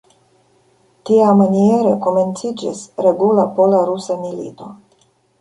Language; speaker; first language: Esperanto; non-native, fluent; Russian